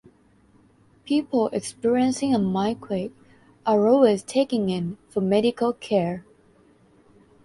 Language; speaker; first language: English; non-native, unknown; Thai